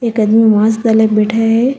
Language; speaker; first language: Hindi; non-native, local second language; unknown